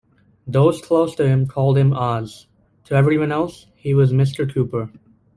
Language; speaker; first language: English; native; English